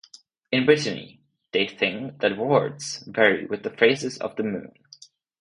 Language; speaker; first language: English; non-native, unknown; Czech